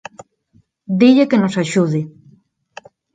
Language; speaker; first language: Galician; non-native, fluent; Spanish